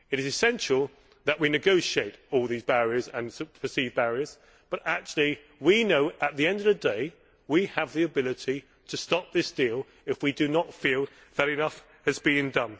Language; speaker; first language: English; native; English